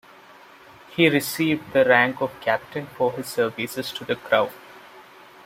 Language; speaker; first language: English; non-native, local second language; Malayalam